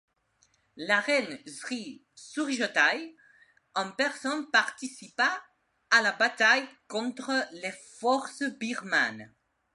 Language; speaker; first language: French; non-native, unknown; Spanish